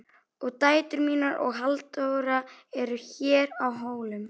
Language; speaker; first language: Icelandic; native; Icelandic